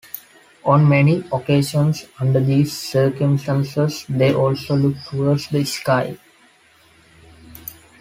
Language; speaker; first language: English; non-native, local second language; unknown